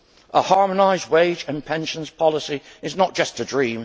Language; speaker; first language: English; native; English